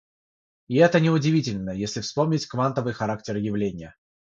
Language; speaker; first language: Russian; non-native, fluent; Georgian